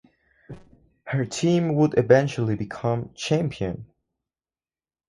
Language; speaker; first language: English; non-native, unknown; Spanish